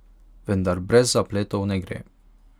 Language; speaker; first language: Slovenian; non-native, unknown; Hungarian